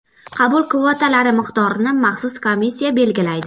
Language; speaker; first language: Uzbek; native; Uzbek